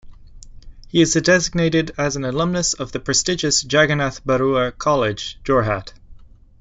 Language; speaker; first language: English; native; English